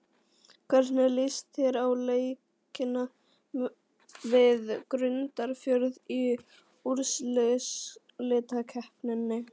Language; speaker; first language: Icelandic; native; Icelandic